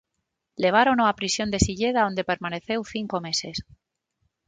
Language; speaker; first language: Galician; non-native, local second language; Spanish